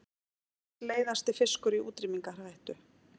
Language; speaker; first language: Icelandic; native; Icelandic